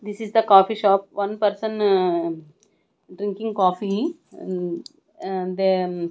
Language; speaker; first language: English; non-native, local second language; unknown